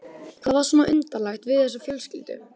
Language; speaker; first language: Icelandic; native; Icelandic